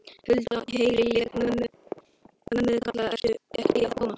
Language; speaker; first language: Icelandic; native; Icelandic